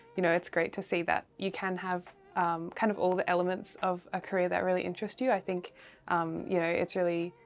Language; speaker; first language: English; native; English